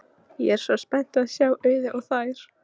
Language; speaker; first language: Icelandic; non-native, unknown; Polish